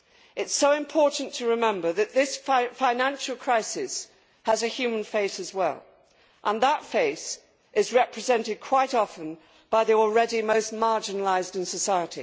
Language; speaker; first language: English; native; English